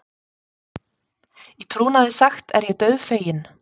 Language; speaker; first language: Icelandic; native; Icelandic